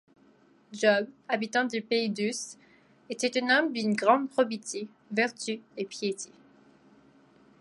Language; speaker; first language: French; native; French